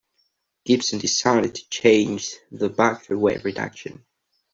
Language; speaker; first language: English; non-native, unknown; Catalan